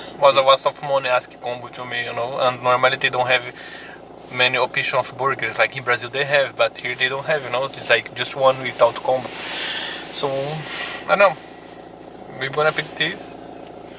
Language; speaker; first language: English; non-native, fluent; Portuguese